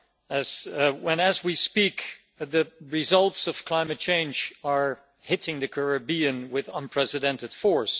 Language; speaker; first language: English; non-native, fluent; Dutch